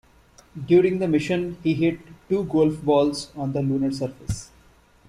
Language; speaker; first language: English; non-native, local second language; Hindi